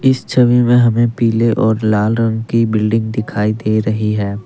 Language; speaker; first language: Hindi; non-native, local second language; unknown